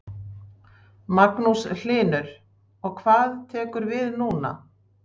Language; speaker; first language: Icelandic; native; Icelandic